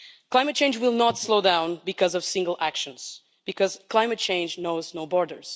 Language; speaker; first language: English; non-native, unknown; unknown